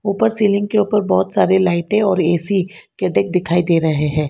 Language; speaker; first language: Hindi; non-native, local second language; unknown